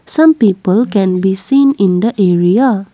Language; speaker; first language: English; non-native, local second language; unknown